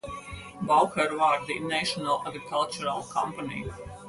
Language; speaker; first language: German; non-native, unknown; Latvian